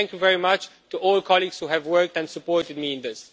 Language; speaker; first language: English; non-native, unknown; Romanian